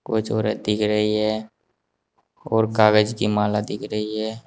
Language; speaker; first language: Hindi; native; Hindi